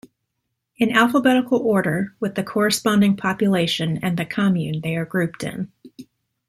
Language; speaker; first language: English; native; English